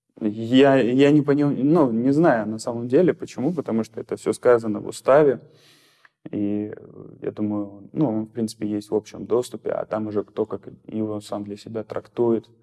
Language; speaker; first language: Russian; native; Russian